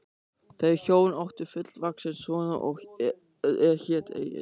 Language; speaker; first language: Icelandic; non-native, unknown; German